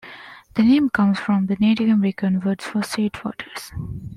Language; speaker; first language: English; non-native, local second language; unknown